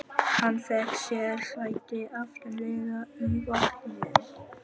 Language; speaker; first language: Icelandic; non-native, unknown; Vietnamese